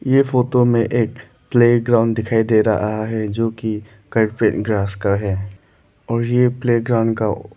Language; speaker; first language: Hindi; non-native, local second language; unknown